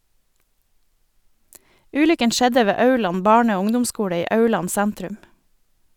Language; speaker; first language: Norwegian; native; Norwegian